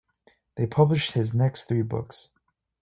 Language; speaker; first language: English; native; English